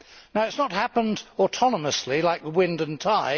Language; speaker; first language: English; native; English